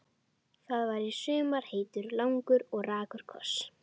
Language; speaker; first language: Icelandic; native; Icelandic